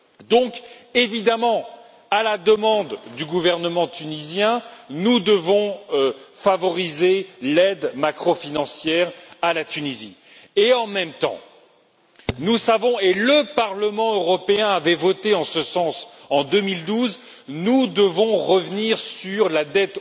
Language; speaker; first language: French; native; French